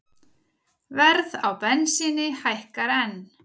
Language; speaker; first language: Icelandic; native; Icelandic